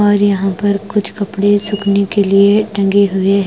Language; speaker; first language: Hindi; non-native, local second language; Punjabi